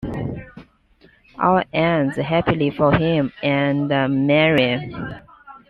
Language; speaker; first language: English; non-native, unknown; Chinese